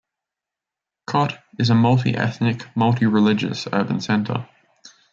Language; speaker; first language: English; native; English